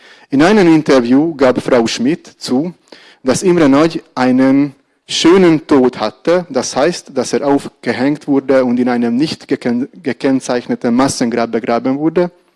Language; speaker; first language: German; non-native, fluent; Hungarian